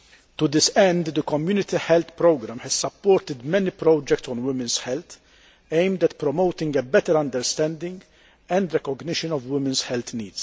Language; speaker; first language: English; non-native, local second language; Maltese